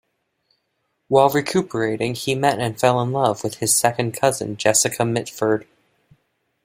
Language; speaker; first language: English; native; English